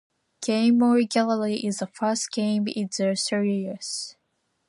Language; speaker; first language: English; non-native, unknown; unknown